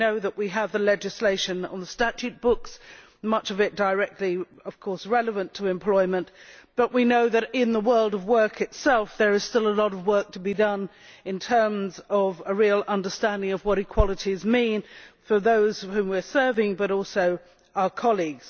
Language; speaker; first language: English; native; English